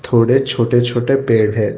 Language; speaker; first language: Hindi; non-native, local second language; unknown